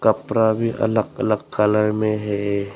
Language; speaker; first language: Hindi; non-native, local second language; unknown